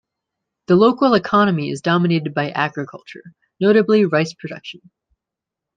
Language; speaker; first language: English; native; English